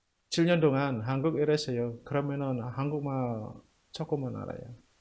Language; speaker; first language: Korean; non-native, learner; Indonesian